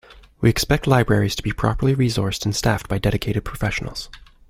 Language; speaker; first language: English; native; English